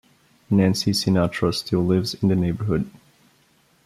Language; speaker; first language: English; non-native, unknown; Bulgarian